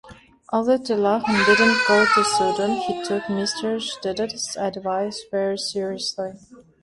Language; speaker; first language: English; non-native, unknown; Turkmen